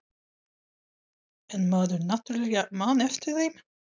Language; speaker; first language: Icelandic; non-native, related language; Swedish